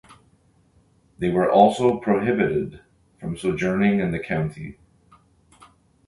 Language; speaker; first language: English; native; English